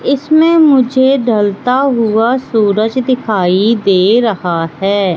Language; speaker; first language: Hindi; native; Hindi